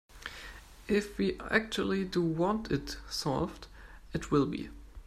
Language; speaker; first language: English; non-native, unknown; German